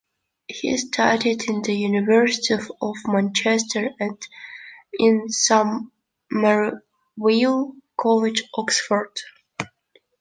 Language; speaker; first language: English; non-native, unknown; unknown